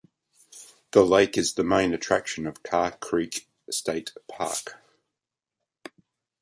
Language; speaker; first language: English; native; English